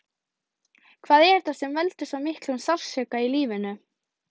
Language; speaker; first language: Icelandic; native; Icelandic